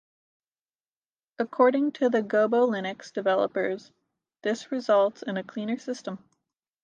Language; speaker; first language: English; native; English